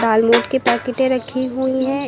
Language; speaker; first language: Hindi; native; Hindi